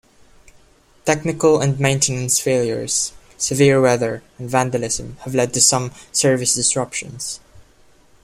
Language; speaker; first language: English; non-native, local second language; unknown